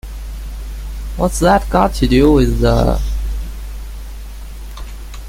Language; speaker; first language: English; non-native, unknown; Chinese